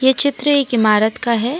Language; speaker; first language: Hindi; non-native, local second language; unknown